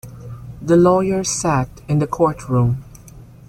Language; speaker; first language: English; non-native, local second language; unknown